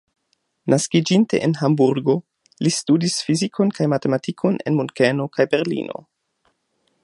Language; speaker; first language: Esperanto; non-native, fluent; German